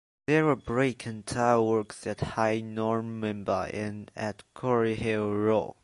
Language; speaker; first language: English; non-native, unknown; Chinese